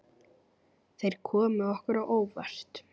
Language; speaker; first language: Icelandic; native; Icelandic